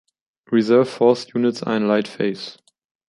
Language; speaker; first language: English; non-native, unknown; German